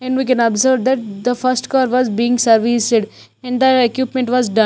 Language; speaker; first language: English; non-native, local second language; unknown